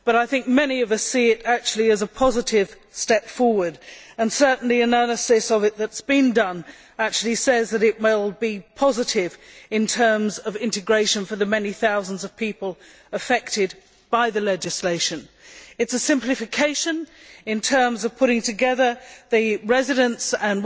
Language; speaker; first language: English; native; English